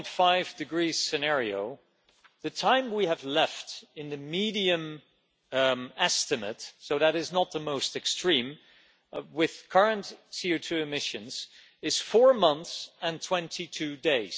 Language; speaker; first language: English; non-native, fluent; Dutch